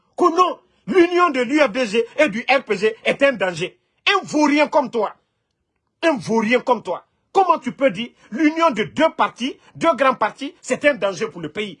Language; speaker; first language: French; non-native, local second language; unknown